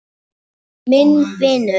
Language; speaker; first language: Icelandic; non-native, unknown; Polish